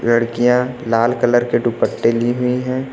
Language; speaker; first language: Hindi; native; Hindi